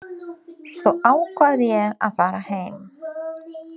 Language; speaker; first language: Icelandic; non-native, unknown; Polish